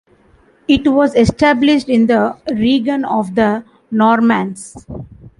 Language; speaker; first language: English; non-native, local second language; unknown